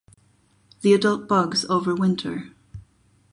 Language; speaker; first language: English; non-native, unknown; German